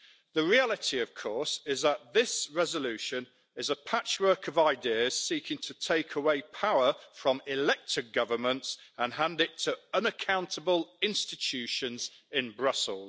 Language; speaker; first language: English; native; English